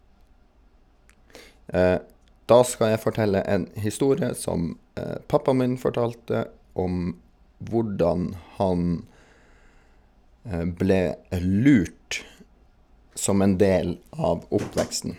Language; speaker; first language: Norwegian; native; Norwegian